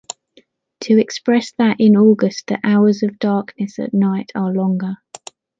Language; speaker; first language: English; native; English